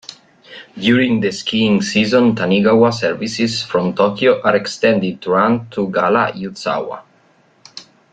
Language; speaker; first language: English; non-native, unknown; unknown